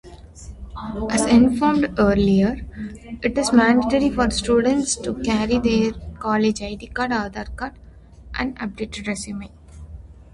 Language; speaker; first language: English; non-native, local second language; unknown